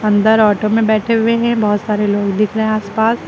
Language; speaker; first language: Hindi; native; Hindi